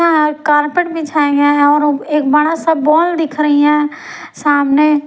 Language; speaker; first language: Hindi; non-native, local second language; Punjabi